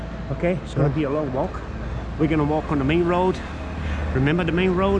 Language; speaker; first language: English; non-native, fluent; Portuguese